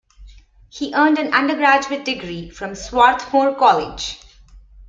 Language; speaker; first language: English; non-native, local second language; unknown